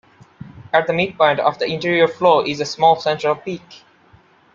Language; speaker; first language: English; non-native, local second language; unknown